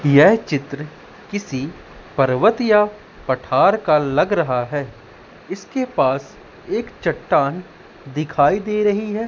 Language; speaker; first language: Hindi; native; Hindi